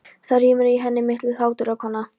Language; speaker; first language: Icelandic; non-native, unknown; Polish